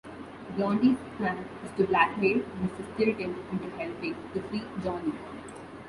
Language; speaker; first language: English; non-native, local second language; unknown